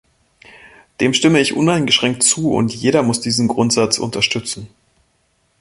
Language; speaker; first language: German; native; German